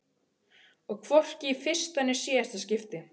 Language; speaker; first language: Icelandic; native; Icelandic